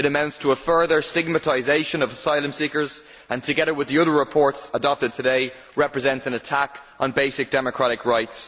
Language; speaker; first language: English; native; English